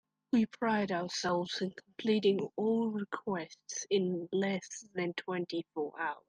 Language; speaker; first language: English; native; English